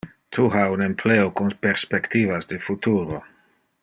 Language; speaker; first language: Interlingua; non-native, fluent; Dutch